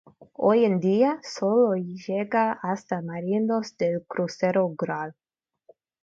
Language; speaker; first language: Spanish; non-native, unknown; Russian